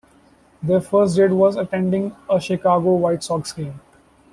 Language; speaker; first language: English; non-native, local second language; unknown